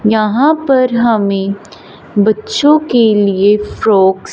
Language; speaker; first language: Hindi; non-native, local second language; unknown